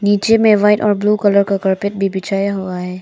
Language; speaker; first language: Hindi; non-native, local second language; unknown